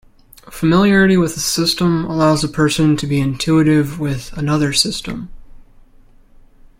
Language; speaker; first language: English; native; English